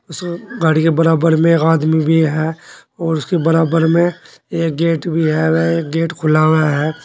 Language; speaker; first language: Hindi; native; Hindi